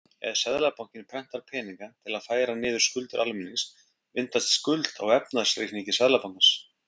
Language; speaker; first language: Icelandic; native; Icelandic